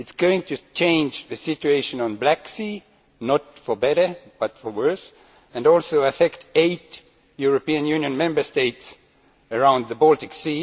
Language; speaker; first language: English; non-native, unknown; Estonian